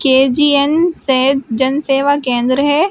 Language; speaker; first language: Hindi; native; Hindi